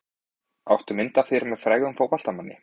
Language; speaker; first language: Icelandic; native; Icelandic